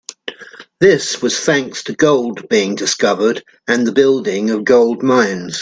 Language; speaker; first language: English; native; English